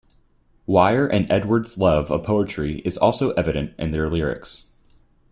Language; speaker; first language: English; native; English